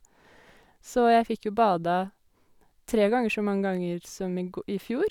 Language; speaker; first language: Norwegian; native; Norwegian